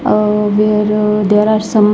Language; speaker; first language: English; non-native, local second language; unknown